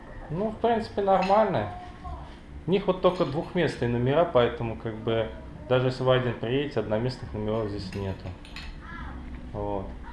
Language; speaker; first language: Russian; native; Russian